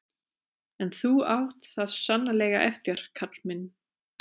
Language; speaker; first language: Icelandic; non-native, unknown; German